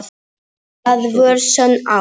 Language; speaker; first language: Icelandic; non-native, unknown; Polish